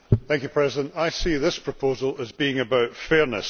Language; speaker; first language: English; native; English